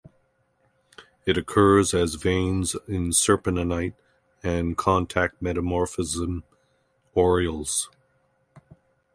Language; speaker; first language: English; native; English